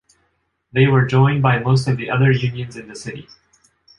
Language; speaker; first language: English; non-native, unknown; Japanese